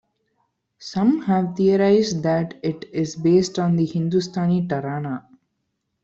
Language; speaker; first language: English; non-native, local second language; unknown